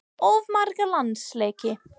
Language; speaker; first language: Icelandic; non-native, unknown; English